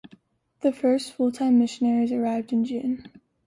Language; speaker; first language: English; native; English